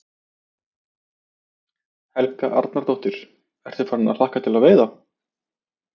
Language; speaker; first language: Icelandic; native; Icelandic